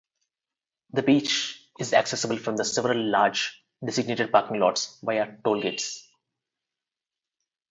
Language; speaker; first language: English; non-native, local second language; Telugu